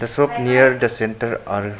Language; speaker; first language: English; non-native, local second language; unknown